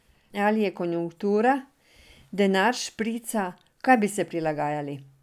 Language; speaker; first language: Slovenian; non-native, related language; Serbian